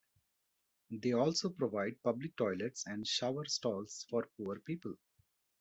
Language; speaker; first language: English; non-native, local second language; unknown